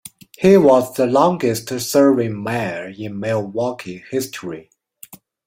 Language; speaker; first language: English; non-native, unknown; Chinese